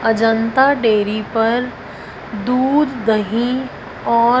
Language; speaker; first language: Hindi; non-native, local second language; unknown